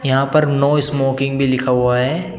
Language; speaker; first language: Hindi; native; Hindi